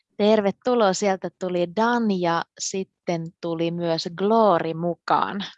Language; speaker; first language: Finnish; native; Finnish